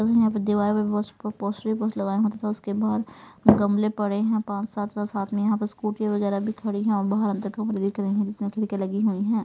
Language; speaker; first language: Hindi; non-native, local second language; Punjabi